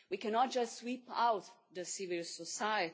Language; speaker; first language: English; non-native, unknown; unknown